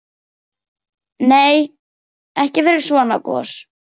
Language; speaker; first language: Icelandic; native; Icelandic